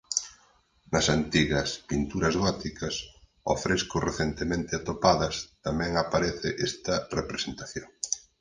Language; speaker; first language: Galician; native; Galician